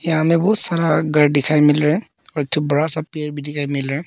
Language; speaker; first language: Hindi; early bilingual, other home language; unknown